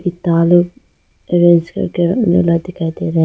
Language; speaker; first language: Hindi; non-native, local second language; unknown